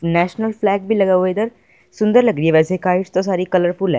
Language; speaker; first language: Hindi; non-native, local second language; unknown